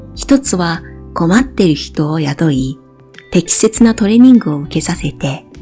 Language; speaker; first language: Japanese; native; Japanese